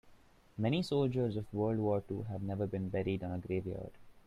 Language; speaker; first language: English; non-native, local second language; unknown